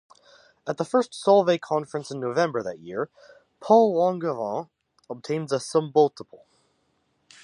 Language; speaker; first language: English; native; English